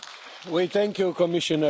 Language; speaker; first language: English; non-native, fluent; Romanian